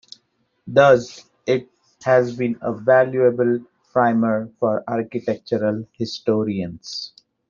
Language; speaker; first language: English; non-native, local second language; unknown